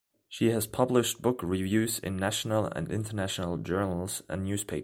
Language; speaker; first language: English; non-native, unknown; German